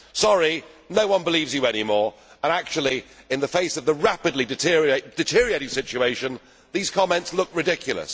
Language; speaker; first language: English; native; English